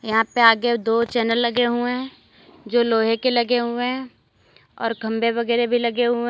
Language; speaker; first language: Hindi; native; Hindi